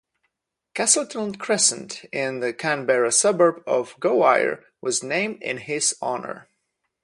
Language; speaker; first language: English; non-native, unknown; Polish